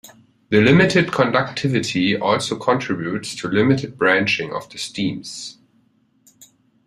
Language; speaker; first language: English; non-native, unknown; German